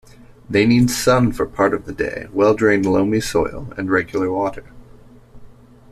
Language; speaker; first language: English; native; English